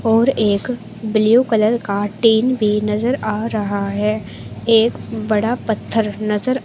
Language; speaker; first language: Hindi; native; Hindi